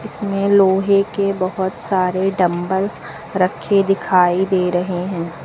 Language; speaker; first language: Hindi; native; Hindi